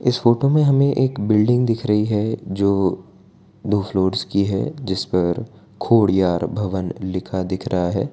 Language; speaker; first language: Hindi; non-native, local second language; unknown